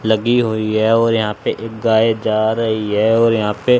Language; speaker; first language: Hindi; native; Hindi